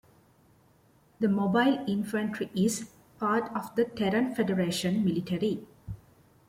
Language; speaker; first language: English; non-native, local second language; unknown